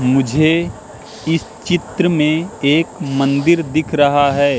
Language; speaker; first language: Hindi; native; Hindi